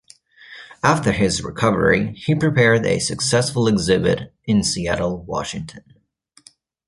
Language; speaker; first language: English; native; English